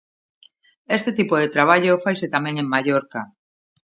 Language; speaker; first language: Galician; native; Galician